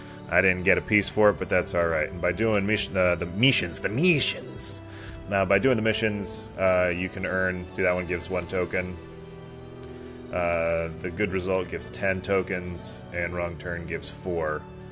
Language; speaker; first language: English; native; English